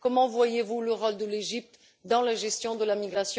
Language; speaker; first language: French; non-native, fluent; Bulgarian